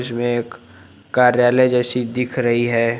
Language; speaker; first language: Hindi; native; Hindi